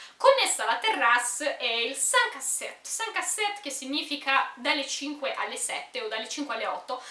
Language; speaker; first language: Italian; non-native, fluent; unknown